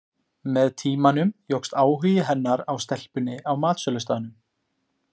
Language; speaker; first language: Icelandic; native; Icelandic